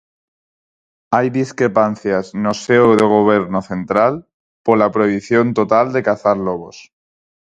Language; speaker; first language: Galician; non-native, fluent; Spanish